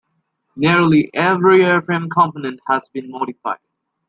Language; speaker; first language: English; native; English